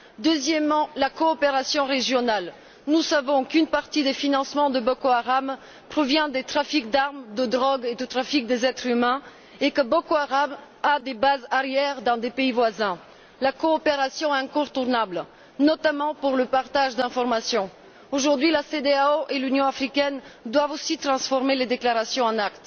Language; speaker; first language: French; non-native, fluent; Bulgarian